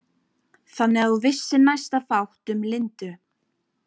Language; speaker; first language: Icelandic; native; Icelandic